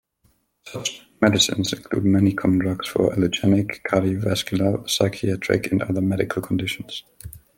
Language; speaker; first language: English; non-native, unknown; German